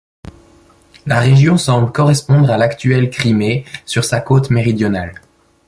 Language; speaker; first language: French; native; French